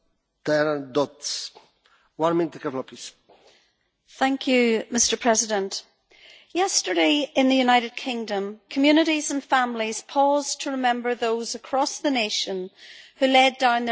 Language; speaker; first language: English; native; English